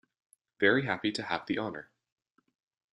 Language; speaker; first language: English; native; English